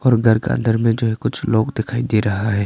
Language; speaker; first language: Hindi; non-native, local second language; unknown